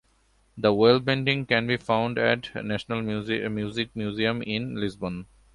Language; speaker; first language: English; non-native, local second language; Bangla